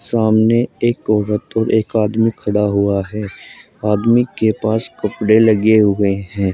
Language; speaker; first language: Hindi; native; Hindi